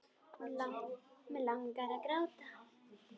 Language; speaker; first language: Icelandic; native; Icelandic